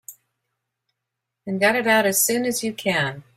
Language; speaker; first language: English; native; English